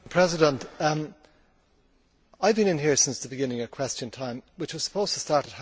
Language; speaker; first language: English; native; English